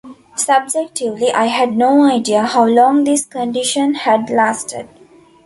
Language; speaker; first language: English; non-native, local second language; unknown